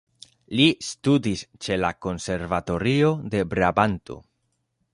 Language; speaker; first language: Esperanto; non-native, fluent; Spanish